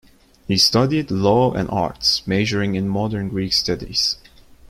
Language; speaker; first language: English; non-native, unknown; Turkish